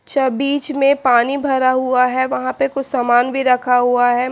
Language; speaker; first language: Hindi; native; Hindi